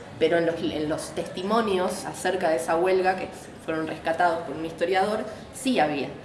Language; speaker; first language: Spanish; native; Spanish